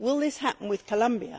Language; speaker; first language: English; native; English